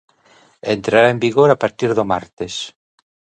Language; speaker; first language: Galician; native; Galician